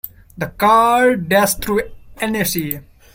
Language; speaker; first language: English; non-native, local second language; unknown